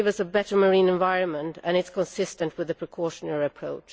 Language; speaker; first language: English; non-native, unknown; Swedish